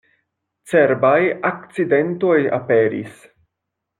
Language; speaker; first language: Esperanto; non-native, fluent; French